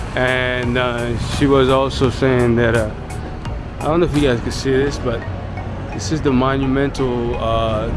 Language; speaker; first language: English; native; English